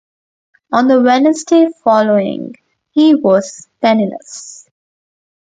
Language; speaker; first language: English; non-native, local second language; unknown